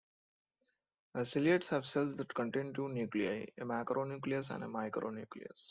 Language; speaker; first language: English; non-native, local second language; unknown